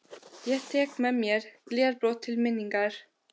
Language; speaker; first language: Icelandic; non-native, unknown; Albanian